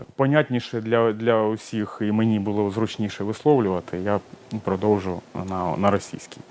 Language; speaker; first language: Ukrainian; non-native, local second language; Russian